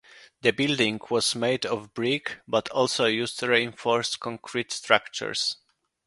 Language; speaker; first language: English; non-native, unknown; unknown